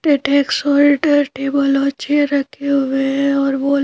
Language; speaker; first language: Hindi; native; Hindi